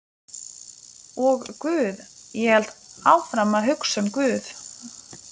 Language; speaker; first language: Icelandic; non-native, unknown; Lithuanian